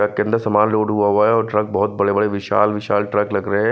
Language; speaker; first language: Hindi; non-native, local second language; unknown